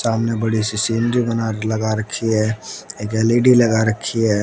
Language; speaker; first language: Hindi; native; Hindi